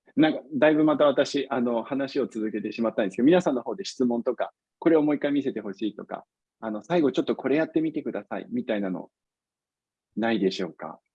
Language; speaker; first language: Japanese; non-native, fluent; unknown